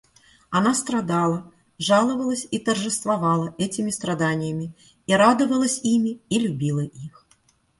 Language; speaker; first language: Russian; native; Russian